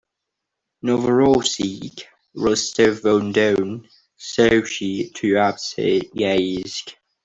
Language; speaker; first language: English; non-native, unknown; Catalan